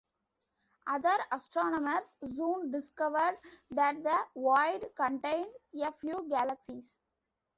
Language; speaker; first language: English; non-native, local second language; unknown